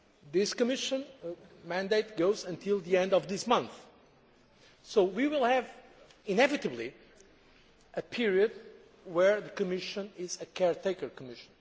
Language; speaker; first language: English; non-native, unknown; Portuguese